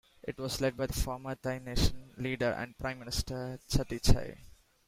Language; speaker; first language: English; non-native, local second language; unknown